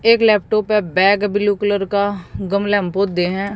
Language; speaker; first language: Hindi; native; Hindi